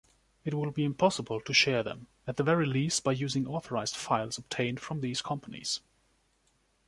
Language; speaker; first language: English; non-native, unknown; German